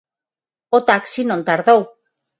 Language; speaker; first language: Galician; non-native, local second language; Spanish